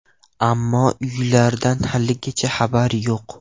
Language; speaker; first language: Uzbek; non-native, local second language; Russian